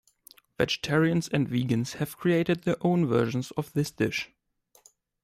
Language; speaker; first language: English; non-native, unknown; German